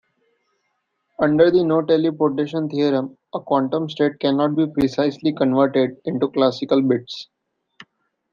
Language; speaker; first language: English; non-native, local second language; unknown